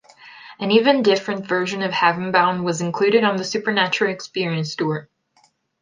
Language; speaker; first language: English; non-native, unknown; Portuguese